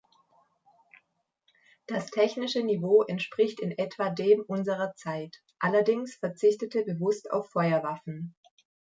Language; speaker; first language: German; native; German